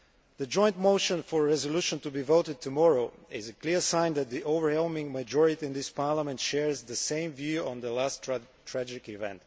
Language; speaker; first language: English; non-native, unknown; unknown